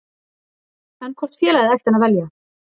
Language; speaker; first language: Icelandic; native; Icelandic